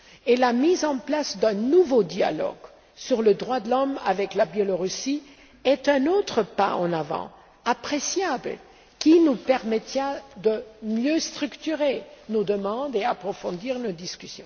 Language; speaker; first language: French; non-native, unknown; German